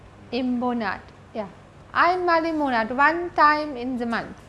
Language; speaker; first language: German; native; German